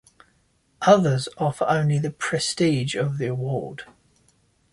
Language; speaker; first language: English; native; English